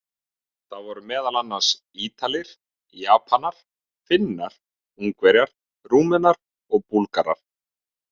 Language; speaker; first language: Icelandic; native; Icelandic